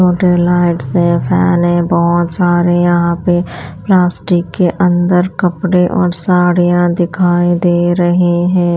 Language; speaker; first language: Hindi; non-native, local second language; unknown